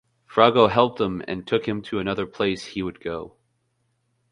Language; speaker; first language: English; native; English